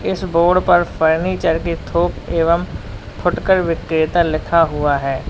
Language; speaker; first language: Hindi; native; Hindi